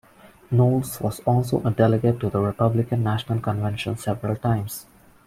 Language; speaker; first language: English; non-native, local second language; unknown